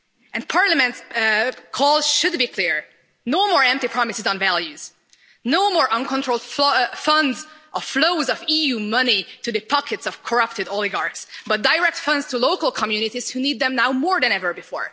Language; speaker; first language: English; non-native, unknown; Hungarian